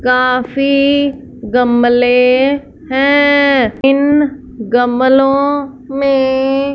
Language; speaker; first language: Hindi; non-native, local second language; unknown